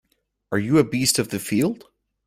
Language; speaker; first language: English; native; English